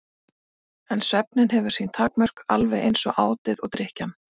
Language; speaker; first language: Icelandic; native; Icelandic